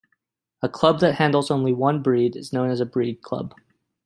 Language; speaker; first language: English; native; English